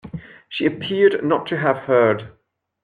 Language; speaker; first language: English; non-native, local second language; French